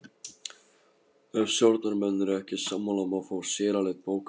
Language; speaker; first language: Icelandic; non-native, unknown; Polish